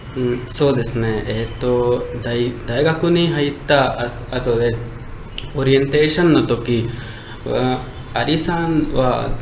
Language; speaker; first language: Japanese; non-native, learner; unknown